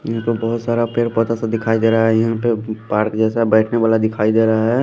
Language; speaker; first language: Hindi; non-native, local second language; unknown